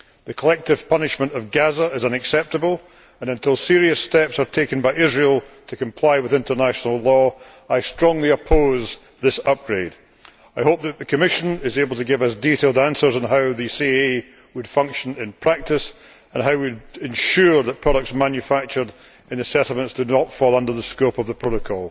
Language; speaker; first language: English; native; English